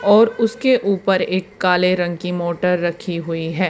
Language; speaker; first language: Hindi; native; Hindi